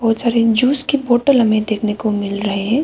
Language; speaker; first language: Hindi; non-native, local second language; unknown